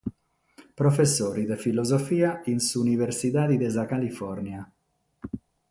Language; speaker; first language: Sardinian; non-native, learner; Catalan